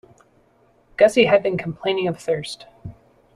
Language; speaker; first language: English; native; English